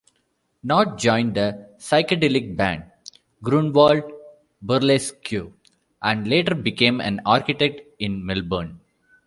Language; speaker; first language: English; non-native, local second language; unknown